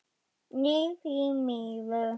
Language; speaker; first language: Icelandic; non-native, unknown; German